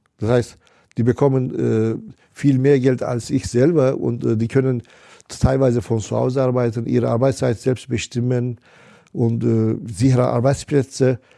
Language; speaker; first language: German; non-native, fluent; Turkish